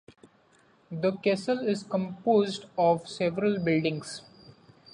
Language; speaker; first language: English; non-native, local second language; Marathi